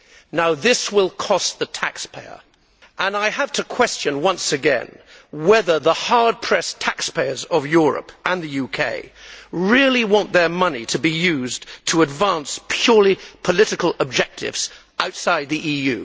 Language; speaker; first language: English; native; English